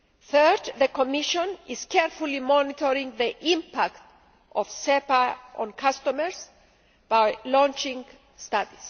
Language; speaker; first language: English; non-native, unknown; Greek